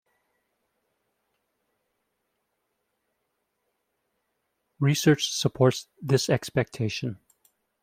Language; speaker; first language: English; native; English